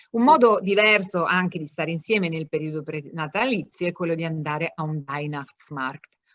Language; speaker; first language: Italian; non-native, fluent; German